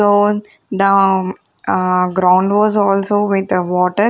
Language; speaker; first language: English; non-native, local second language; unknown